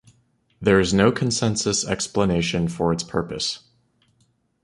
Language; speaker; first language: English; native; English